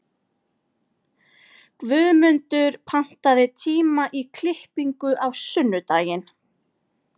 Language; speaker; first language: Icelandic; native; Icelandic